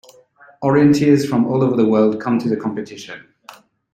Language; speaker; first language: English; non-native, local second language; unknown